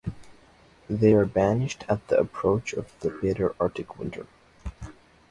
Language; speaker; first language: English; native; English